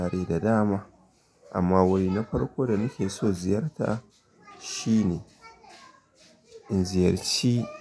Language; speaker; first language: Hausa; native; Hausa